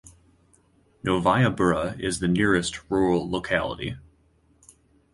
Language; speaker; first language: English; native; English